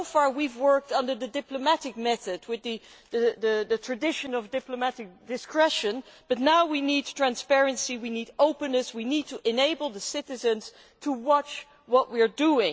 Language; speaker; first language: English; non-native, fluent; Dutch